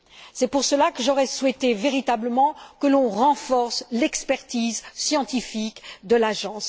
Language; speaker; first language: French; native; French